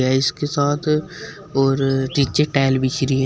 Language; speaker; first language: Hindi; native; Hindi